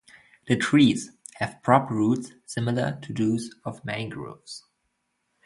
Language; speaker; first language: English; non-native, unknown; German